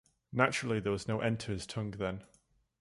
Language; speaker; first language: English; native; English